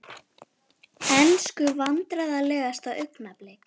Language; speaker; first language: Icelandic; native; Icelandic